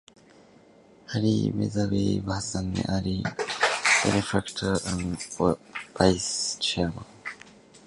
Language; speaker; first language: English; native; English